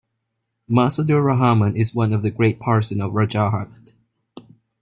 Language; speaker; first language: English; non-native, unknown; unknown